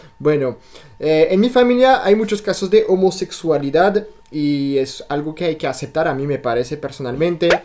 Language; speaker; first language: Spanish; non-native, fluent; French